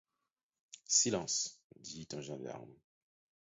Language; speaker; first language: French; non-native, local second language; Haitian Creole